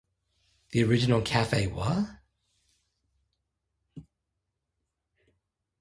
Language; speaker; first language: English; native; English